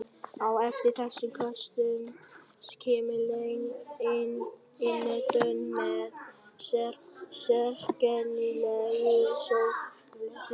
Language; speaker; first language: Icelandic; non-native, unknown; Vietnamese